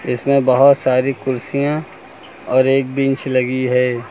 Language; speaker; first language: Hindi; native; Hindi